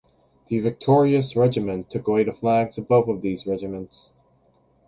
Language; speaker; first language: English; native; English